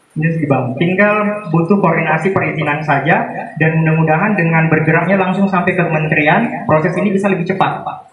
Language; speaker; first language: Indonesian; native; Indonesian